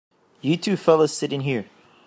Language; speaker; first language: English; native; English